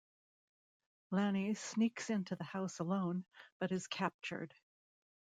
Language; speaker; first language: English; native; English